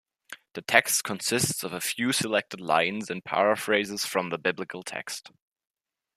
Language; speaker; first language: English; non-native, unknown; German